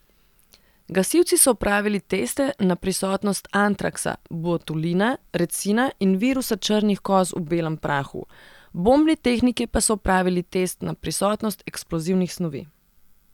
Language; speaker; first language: Slovenian; non-native, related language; Serbian